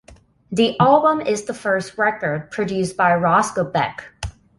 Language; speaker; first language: English; non-native, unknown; Thai